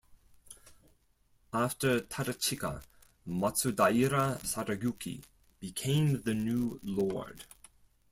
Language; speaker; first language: English; non-native, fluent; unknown